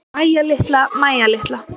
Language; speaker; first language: Icelandic; native; Icelandic